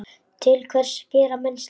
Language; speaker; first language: Icelandic; native; Icelandic